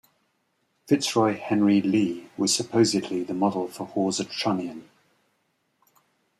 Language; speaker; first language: English; native; English